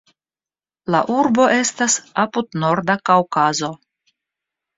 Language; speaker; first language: Esperanto; non-native, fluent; Russian